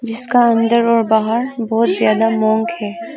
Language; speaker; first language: Hindi; early bilingual, other home language; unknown